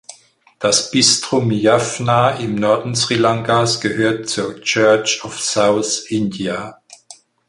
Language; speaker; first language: German; native; German